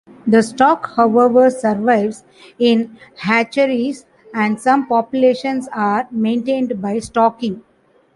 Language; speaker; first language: English; non-native, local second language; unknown